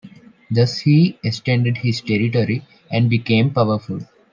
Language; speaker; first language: English; non-native, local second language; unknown